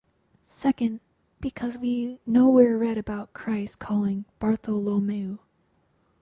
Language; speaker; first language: English; native; English